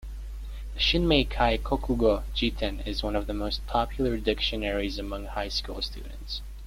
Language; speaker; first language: English; native; English